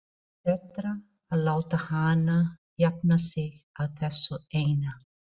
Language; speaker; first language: Icelandic; non-native, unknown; Filipino